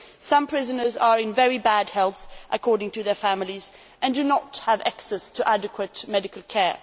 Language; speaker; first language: English; non-native, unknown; Swedish